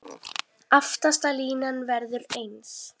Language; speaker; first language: Icelandic; native; Icelandic